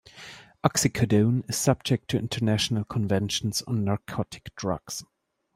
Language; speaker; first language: English; non-native, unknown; German